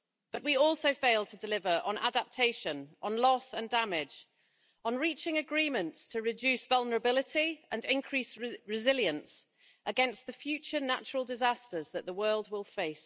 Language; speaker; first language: English; native; English